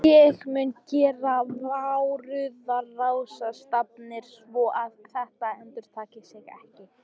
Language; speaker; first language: Icelandic; non-native, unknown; English